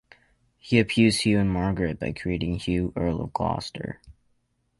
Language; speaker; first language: English; native; English